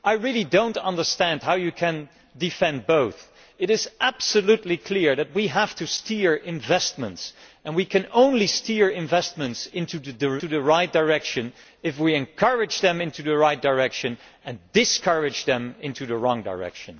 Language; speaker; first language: English; non-native, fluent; Dutch